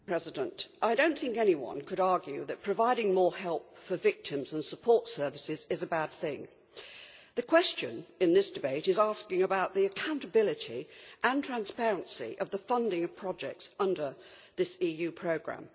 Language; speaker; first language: English; native; English